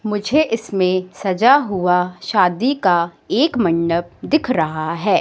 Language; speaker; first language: Hindi; native; Hindi